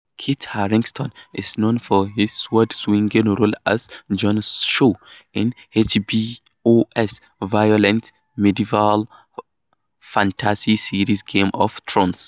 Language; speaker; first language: English; non-native, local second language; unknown